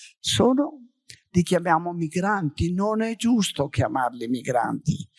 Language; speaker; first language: Italian; native; Italian